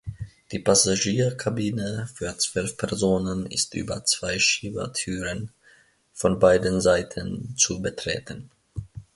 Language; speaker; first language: German; non-native, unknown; Finnish